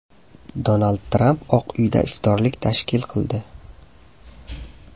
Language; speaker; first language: Uzbek; native; Uzbek